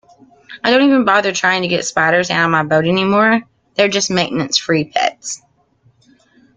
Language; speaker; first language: English; native; English